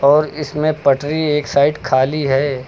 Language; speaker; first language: Hindi; native; Hindi